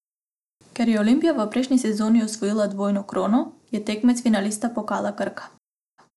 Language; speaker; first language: Slovenian; non-native, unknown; Macedonian